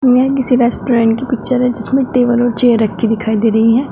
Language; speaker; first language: Hindi; native; Hindi